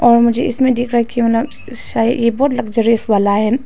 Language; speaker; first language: Hindi; non-native, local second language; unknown